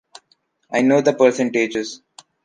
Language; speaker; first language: English; non-native, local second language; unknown